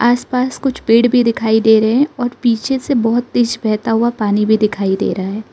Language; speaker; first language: Hindi; non-native, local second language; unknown